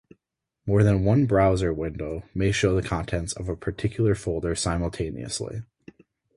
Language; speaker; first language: English; native; English